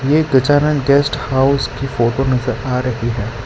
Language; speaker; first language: Hindi; non-native, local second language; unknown